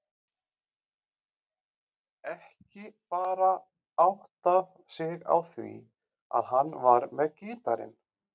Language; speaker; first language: Icelandic; native; Icelandic